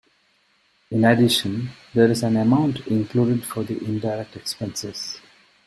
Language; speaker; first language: English; non-native, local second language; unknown